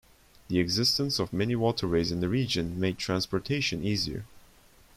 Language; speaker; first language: English; non-native, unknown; Turkish